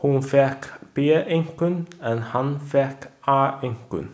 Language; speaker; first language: Icelandic; non-native, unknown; Chinese